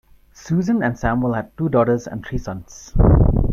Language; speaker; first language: English; non-native, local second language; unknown